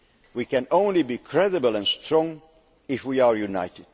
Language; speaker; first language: English; non-native, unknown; Dutch